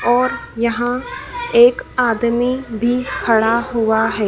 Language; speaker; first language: Hindi; native; Hindi